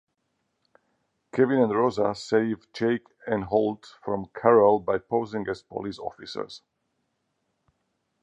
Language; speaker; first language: English; non-native, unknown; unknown